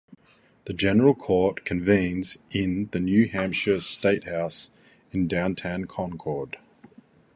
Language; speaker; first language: English; native; English